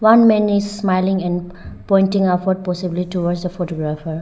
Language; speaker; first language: English; non-native, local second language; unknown